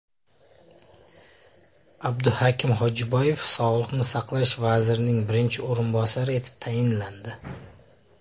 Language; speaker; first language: Uzbek; native; Uzbek